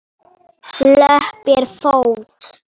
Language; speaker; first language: Icelandic; non-native, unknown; Polish